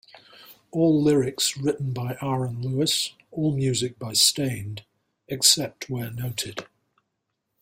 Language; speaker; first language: English; non-native, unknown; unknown